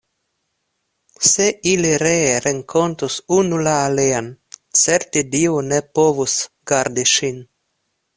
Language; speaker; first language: Esperanto; non-native, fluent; Russian